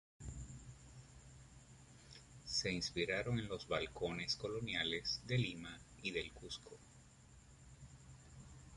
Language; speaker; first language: Spanish; native; Spanish